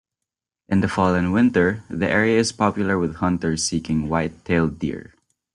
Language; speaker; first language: English; non-native, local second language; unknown